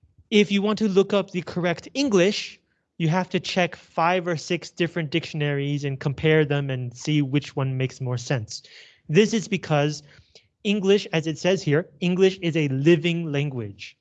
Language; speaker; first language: English; native; English